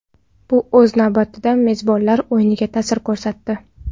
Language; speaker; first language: Uzbek; non-native, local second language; Kara-Kalpak